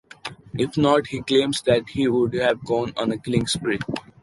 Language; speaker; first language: English; non-native, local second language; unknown